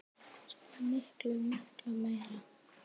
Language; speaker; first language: Icelandic; native; Icelandic